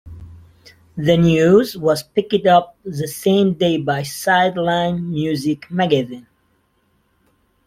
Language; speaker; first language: English; non-native, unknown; Central Kurdish